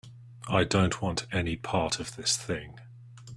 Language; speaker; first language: English; native; English